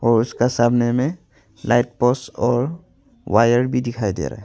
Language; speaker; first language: Hindi; non-native, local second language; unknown